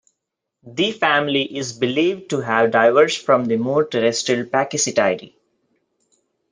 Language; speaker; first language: English; non-native, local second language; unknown